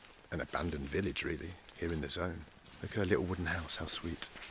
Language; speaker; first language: English; native; English